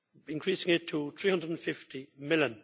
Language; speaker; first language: English; native; English